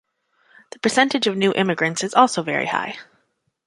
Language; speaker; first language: English; native; English